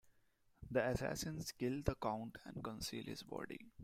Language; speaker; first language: English; non-native, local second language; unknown